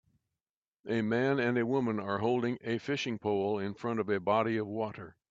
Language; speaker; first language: English; native; English